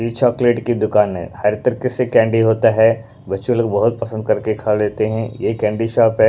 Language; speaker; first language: Hindi; non-native, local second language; Punjabi